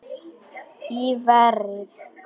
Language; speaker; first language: Icelandic; non-native, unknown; Polish